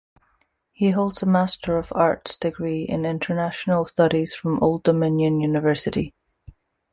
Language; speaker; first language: English; native; English